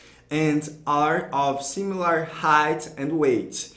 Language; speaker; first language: English; non-native, fluent; Portuguese